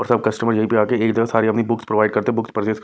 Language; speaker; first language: Hindi; non-native, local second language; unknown